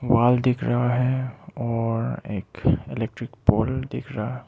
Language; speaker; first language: Hindi; non-native, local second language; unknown